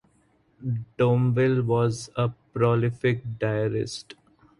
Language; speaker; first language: English; non-native, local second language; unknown